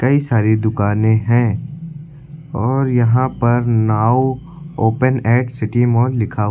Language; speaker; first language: Hindi; native; Hindi